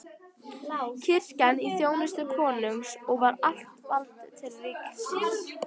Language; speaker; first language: Icelandic; native; Icelandic